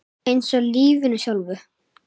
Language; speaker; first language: Icelandic; native; Icelandic